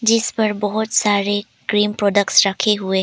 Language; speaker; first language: Hindi; non-native, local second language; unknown